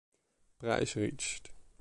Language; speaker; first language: English; non-native, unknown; Dutch